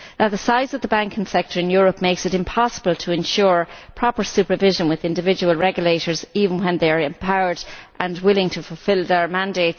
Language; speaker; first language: English; native; English